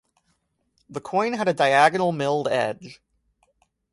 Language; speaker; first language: English; native; English